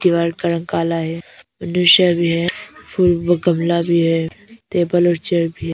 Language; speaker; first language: Hindi; non-native, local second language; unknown